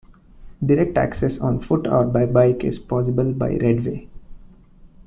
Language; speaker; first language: English; non-native, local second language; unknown